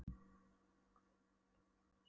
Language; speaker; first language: Icelandic; non-native, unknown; Polish